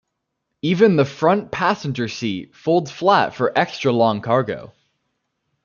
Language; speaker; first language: English; native; English